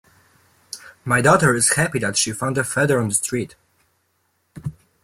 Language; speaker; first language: English; non-native, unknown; Polish